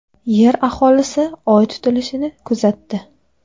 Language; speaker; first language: Uzbek; native; Uzbek